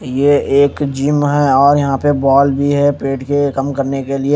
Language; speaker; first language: Hindi; non-native, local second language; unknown